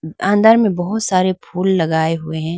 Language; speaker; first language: Hindi; non-native, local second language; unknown